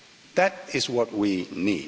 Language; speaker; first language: English; non-native, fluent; Finnish